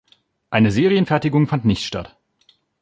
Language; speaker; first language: German; native; German